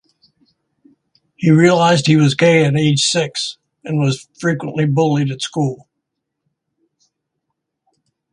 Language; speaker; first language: English; native; English